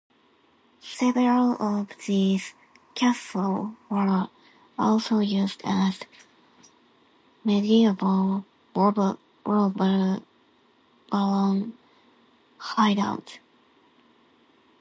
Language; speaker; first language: English; non-native, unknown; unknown